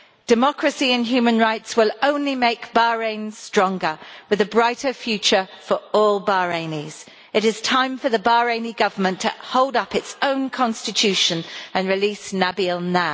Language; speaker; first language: English; native; English